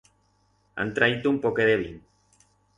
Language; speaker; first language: Aragonese; non-native, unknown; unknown